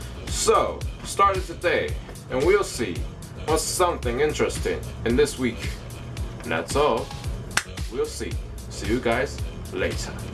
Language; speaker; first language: English; non-native, learner; Chinese